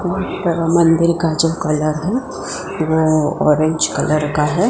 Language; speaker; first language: Hindi; non-native, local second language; Gujarati